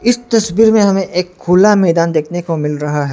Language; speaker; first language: Hindi; non-native, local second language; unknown